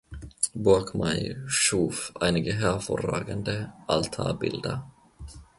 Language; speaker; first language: German; non-native, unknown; Finnish